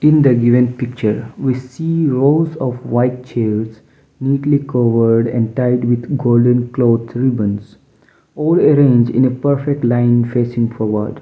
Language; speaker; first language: English; non-native, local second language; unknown